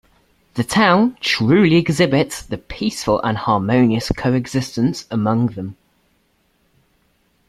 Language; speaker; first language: English; native; English